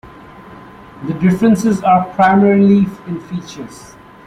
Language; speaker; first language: English; non-native, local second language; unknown